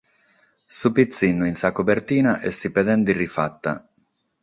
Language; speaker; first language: Sardinian; non-native, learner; Catalan